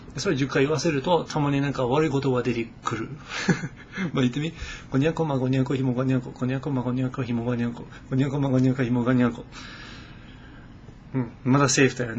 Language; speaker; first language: Japanese; non-native, fluent; English